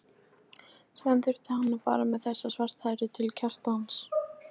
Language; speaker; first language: Icelandic; non-native, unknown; Polish